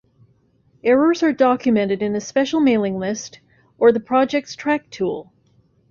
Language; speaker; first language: English; native; English